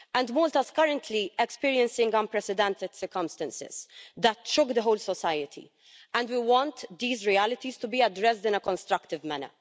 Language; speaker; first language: English; non-native, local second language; Maltese